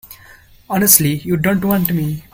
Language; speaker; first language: English; non-native, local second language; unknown